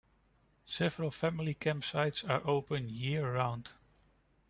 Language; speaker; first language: English; non-native, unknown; Dutch